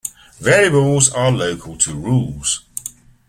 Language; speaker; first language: English; native; English